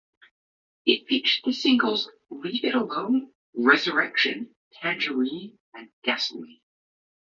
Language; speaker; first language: English; native; English